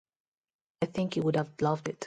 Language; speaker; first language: English; non-native, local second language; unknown